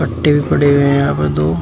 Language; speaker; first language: Hindi; native; Hindi